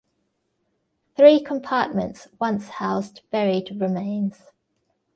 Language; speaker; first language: English; native; English